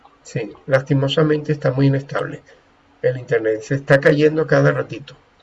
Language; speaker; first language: Spanish; native; Spanish